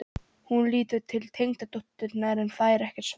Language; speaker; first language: Icelandic; non-native, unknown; Polish